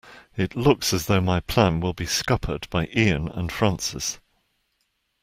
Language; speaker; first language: English; native; English